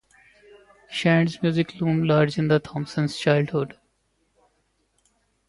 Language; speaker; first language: English; non-native, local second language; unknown